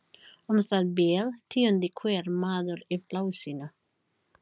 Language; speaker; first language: Icelandic; non-native, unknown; Filipino